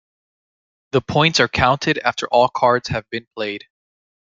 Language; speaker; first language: English; native; English